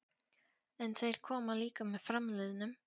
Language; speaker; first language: Icelandic; non-native, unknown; Polish